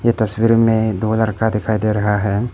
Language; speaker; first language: Hindi; non-native, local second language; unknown